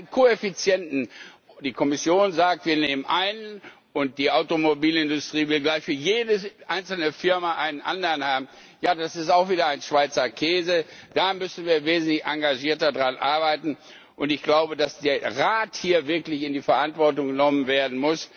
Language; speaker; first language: German; non-native, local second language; Luxembourgish